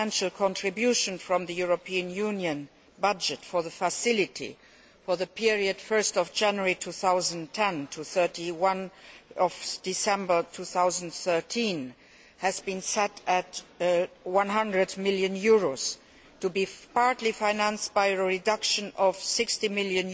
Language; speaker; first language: English; non-native, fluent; Luxembourgish